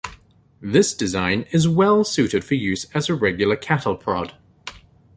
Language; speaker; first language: English; native; English